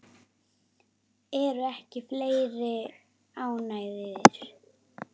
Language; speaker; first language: Icelandic; native; Icelandic